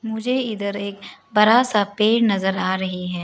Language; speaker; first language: Hindi; non-native, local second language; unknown